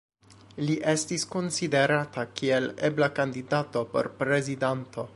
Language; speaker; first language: Esperanto; non-native, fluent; English